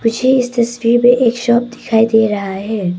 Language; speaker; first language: Hindi; non-native, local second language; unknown